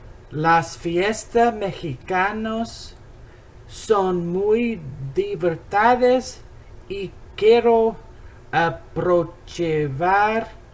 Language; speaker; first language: Spanish; non-native, learner; English